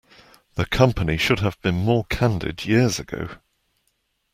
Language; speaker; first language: English; native; English